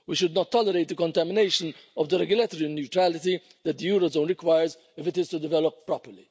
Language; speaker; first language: English; non-native, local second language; Maltese